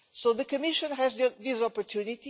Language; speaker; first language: English; non-native, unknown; Portuguese